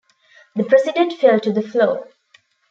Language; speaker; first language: English; non-native, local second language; Tamil